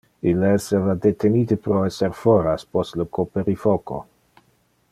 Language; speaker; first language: Interlingua; non-native, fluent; Dutch